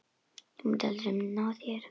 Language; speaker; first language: Icelandic; native; Icelandic